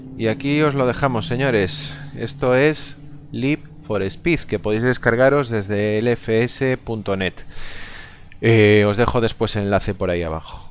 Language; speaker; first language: Spanish; non-native, local second language; Galician